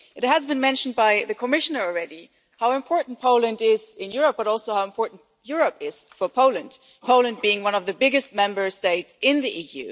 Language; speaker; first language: English; non-native, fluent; German